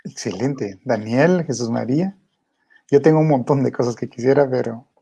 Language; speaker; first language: Spanish; native; Spanish